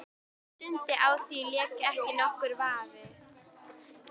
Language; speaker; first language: Icelandic; native; Icelandic